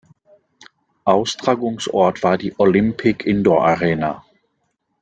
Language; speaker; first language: German; non-native, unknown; French